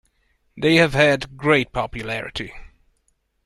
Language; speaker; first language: English; non-native, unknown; Hungarian